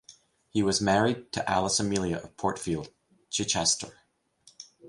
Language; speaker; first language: English; native; English